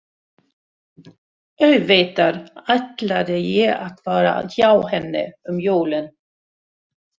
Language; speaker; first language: Icelandic; non-native, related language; Swedish